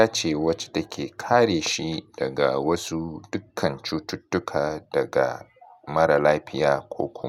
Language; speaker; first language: Hausa; native; Hausa